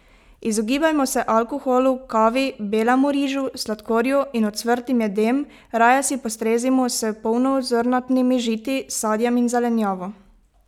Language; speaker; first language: Slovenian; native; Slovenian